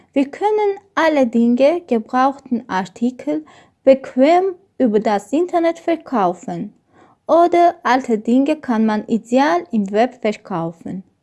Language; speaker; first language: German; non-native, learner; Armenian